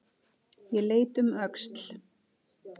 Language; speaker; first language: Icelandic; native; Icelandic